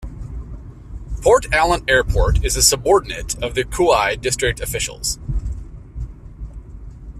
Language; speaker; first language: English; native; English